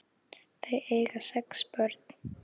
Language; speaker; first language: Icelandic; native; Icelandic